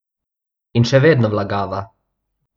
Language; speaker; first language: Slovenian; non-native, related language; Bosnian